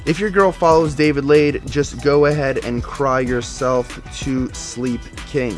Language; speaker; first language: English; native; English